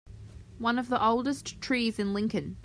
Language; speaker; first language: English; native; English